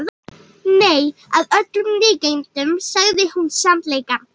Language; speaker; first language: Icelandic; native; Icelandic